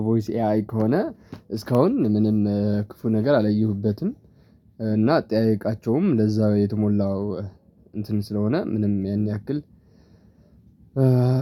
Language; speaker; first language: Amharic; non-native, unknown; Tigrinya